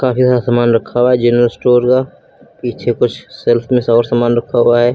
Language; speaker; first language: Hindi; native; Hindi